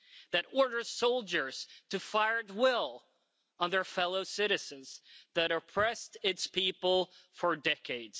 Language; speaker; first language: English; non-native, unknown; Swedish